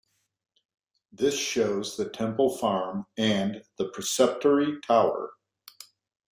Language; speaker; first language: English; native; English